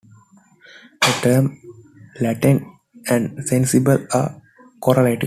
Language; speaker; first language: English; non-native, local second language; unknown